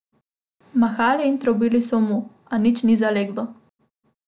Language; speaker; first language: Slovenian; non-native, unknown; Macedonian